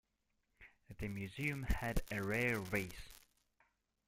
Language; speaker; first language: English; non-native, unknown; Russian